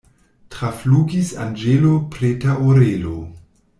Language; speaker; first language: Esperanto; non-native, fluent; German